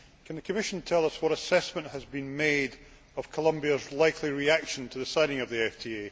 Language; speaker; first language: English; native; English